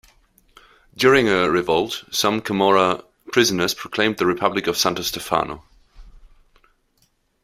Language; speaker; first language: English; non-native, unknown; German